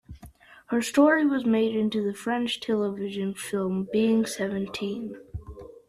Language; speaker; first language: English; native; English